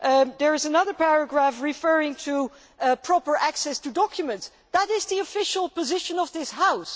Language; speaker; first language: English; non-native, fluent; Dutch